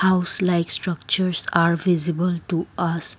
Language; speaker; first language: English; non-native, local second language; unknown